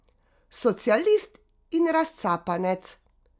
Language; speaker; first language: Slovenian; native; Slovenian